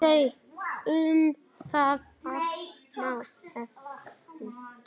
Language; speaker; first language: Icelandic; native; Icelandic